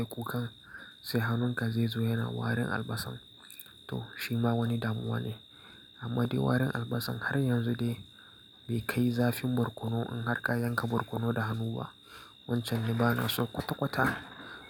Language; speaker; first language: Hausa; native; Hausa